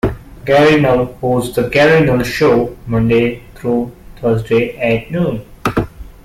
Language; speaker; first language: English; non-native, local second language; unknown